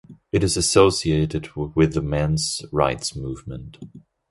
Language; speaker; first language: English; non-native, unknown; German